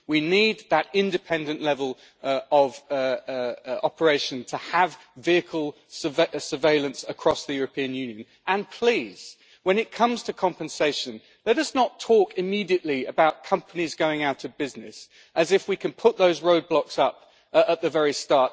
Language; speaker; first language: English; native; English